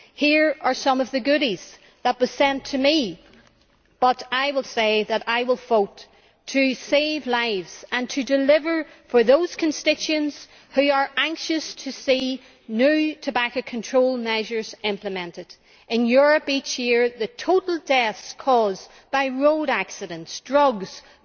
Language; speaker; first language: English; native; English